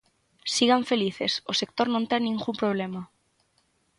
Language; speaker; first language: Galician; native; Galician